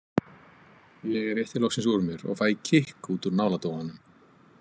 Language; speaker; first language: Icelandic; native; Icelandic